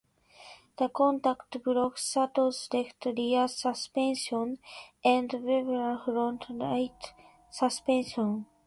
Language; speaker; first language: English; non-native, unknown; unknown